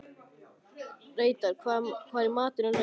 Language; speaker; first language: Icelandic; native; Icelandic